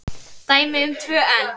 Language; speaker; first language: Icelandic; native; Icelandic